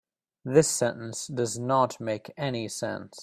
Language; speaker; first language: English; native; English